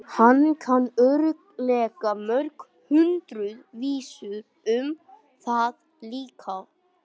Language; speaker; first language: Icelandic; non-native, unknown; English